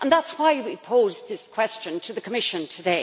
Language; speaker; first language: English; native; English